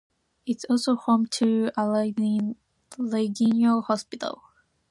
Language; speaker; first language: English; non-native, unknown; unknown